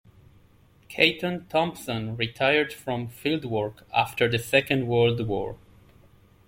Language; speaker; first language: English; native; English